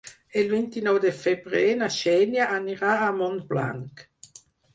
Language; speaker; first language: Catalan; non-native, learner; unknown